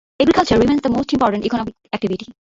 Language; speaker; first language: English; non-native, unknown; Bangla